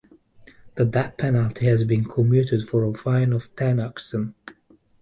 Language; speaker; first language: English; native; English